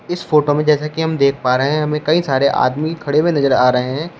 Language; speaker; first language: Hindi; native; Hindi